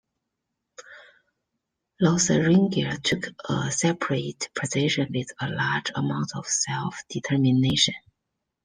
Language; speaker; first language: English; non-native, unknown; Chinese